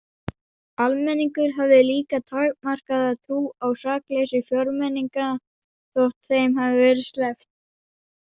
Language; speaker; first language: Icelandic; non-native, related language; Danish